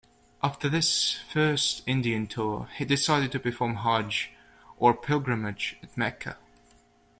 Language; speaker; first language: English; native; English